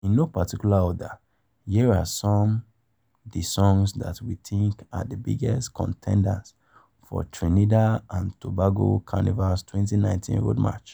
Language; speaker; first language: English; non-native, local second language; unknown